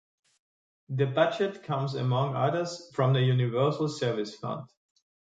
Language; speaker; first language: English; non-native, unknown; German